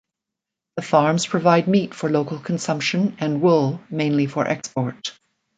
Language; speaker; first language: English; native; English